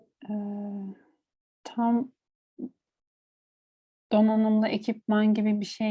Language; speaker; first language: Turkish; native; Turkish